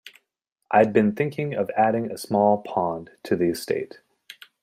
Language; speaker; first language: English; native; English